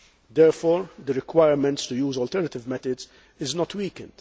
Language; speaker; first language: English; non-native, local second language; Maltese